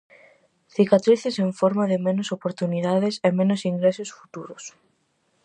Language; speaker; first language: Galician; native; Galician